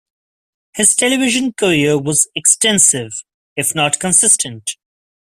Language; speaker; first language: English; non-native, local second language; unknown